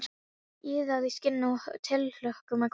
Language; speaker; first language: Icelandic; non-native, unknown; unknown